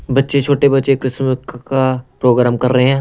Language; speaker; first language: Hindi; non-native, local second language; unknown